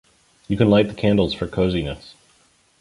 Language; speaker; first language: English; native; English